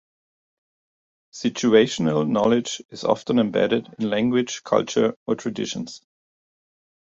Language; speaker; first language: English; non-native, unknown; German